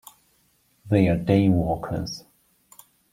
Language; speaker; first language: English; non-native, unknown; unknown